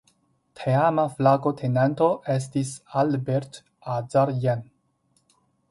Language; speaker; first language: Esperanto; non-native, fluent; Chinese